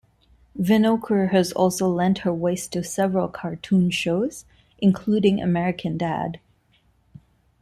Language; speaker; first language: English; non-native, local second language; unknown